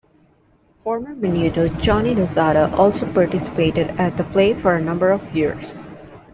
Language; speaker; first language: English; non-native, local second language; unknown